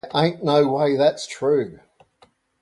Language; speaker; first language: English; native; English